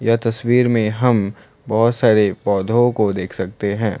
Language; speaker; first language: Hindi; non-native, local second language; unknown